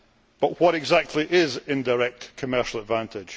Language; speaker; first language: English; native; English